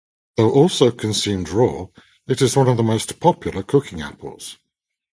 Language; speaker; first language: English; native; English